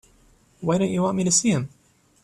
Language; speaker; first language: English; native; English